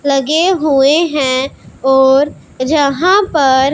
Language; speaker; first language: Hindi; non-native, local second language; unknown